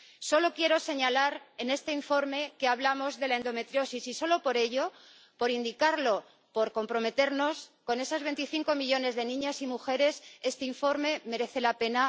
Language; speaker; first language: Spanish; native; Spanish